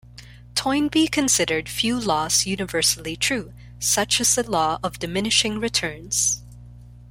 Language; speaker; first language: English; non-native, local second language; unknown